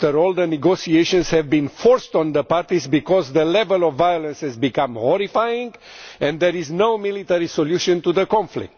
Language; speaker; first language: English; non-native, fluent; Romanian